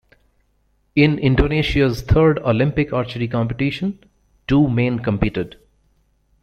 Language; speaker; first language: English; native; English